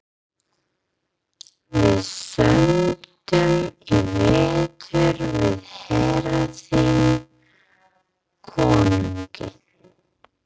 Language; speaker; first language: Icelandic; non-native, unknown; English